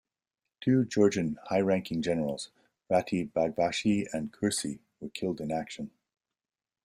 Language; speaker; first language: English; native; English